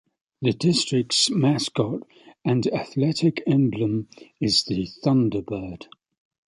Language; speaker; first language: English; native; English